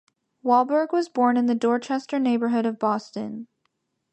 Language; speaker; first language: English; native; English